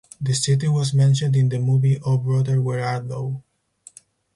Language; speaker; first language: English; non-native, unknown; Spanish